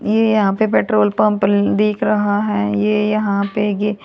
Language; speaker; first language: Hindi; native; Hindi